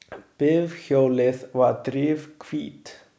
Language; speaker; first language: Icelandic; non-native, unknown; Chinese